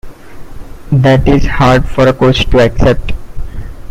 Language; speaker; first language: English; non-native, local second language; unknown